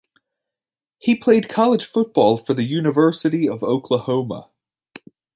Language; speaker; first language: English; native; English